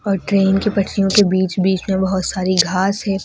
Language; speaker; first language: Hindi; native; Hindi